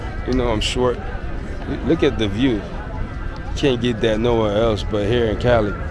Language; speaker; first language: English; early bilingual, other home language; Spanish